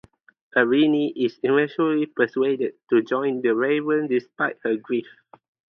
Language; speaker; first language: English; non-native, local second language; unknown